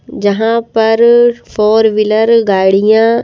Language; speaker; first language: Hindi; native; Hindi